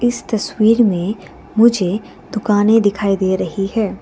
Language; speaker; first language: Hindi; non-native, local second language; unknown